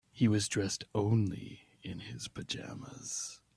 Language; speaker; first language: English; native; English